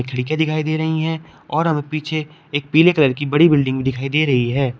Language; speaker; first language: Hindi; native; Hindi